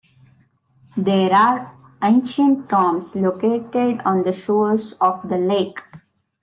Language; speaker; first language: English; non-native, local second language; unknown